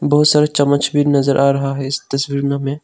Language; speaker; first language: Hindi; non-native, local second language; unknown